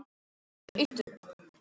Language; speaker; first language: Icelandic; native; Icelandic